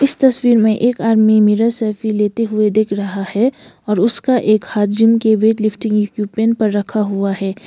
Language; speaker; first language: Hindi; non-native, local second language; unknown